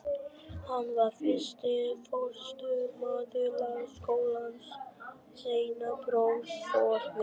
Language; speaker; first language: Icelandic; non-native, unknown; Vietnamese